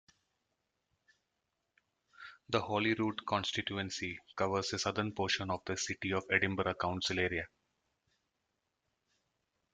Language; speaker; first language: English; non-native, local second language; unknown